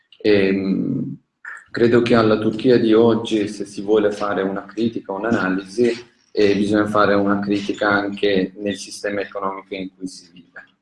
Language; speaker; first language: Italian; non-native, fluent; Turkish